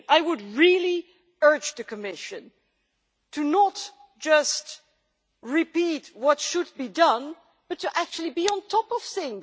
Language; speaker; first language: English; non-native, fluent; Dutch